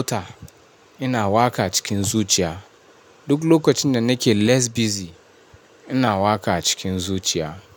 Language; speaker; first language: Hausa; non-native, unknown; Yoruba